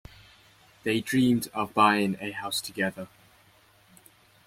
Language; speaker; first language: English; native; English